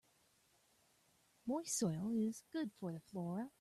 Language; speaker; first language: English; native; English